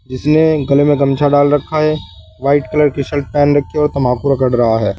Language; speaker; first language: Hindi; native; Hindi